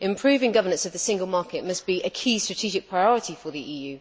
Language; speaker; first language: English; native; English